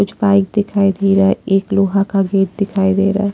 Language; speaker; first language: Hindi; non-native, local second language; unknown